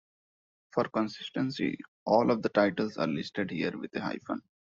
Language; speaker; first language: English; non-native, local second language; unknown